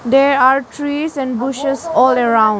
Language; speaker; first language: English; non-native, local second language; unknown